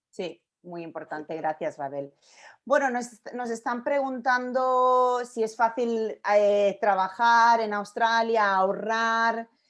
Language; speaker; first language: Spanish; native; Spanish